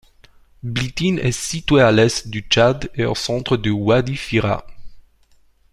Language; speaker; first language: French; non-native, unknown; Romanian